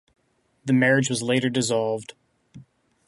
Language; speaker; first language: English; native; English